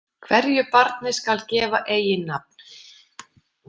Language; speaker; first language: Icelandic; native; Icelandic